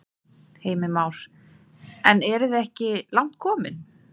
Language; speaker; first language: Icelandic; native; Icelandic